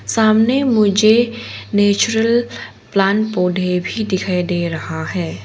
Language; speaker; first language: Hindi; non-native, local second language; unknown